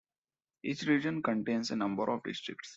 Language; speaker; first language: English; non-native, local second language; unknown